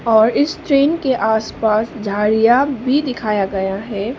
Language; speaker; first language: Hindi; non-native, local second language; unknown